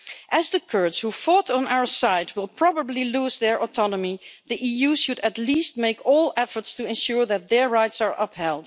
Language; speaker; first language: English; non-native, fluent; Dutch